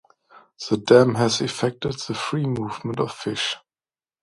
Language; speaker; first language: English; non-native, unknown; German